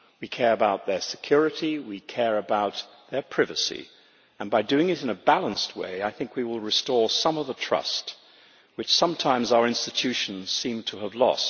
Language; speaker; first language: English; native; English